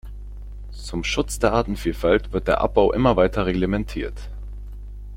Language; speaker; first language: German; non-native, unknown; Slovak